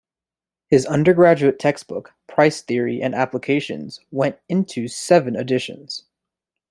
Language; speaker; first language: English; native; English